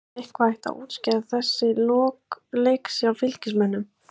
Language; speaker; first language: Icelandic; native; Icelandic